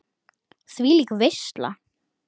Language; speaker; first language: Icelandic; native; Icelandic